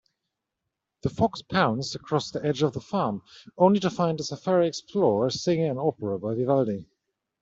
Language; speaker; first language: English; native; English